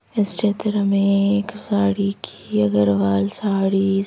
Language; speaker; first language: Hindi; native; Hindi